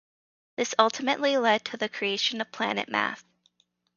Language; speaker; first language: English; native; English